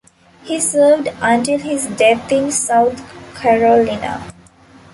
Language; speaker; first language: English; non-native, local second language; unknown